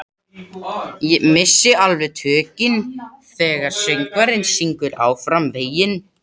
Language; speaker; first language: Icelandic; non-native, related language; Swedish